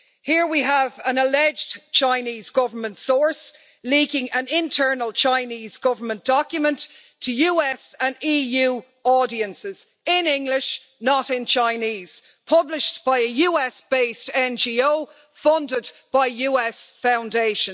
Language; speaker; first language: English; native; English